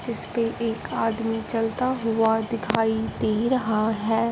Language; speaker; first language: Hindi; non-native, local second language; Punjabi